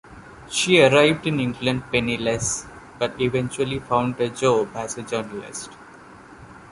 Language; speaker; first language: English; non-native, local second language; Malayalam